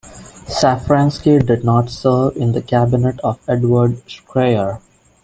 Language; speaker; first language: English; non-native, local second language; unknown